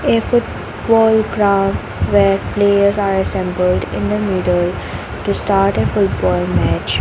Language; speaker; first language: English; non-native, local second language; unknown